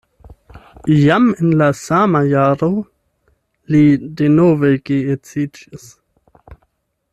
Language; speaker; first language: Esperanto; non-native, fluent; German